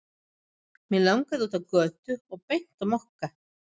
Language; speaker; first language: Icelandic; non-native, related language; Swedish